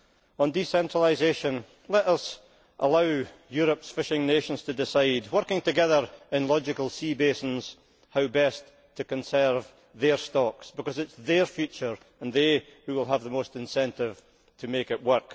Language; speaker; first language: English; native; English